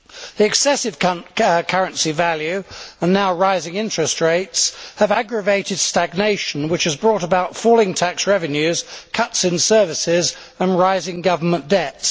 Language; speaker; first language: English; native; English